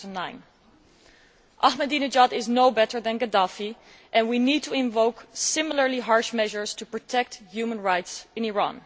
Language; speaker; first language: English; non-native, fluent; Dutch